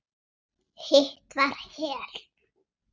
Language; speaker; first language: Icelandic; native; Icelandic